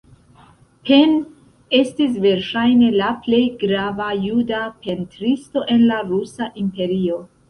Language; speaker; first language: Esperanto; non-native, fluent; Central Kurdish